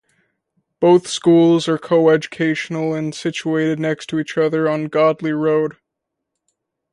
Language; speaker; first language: English; native; English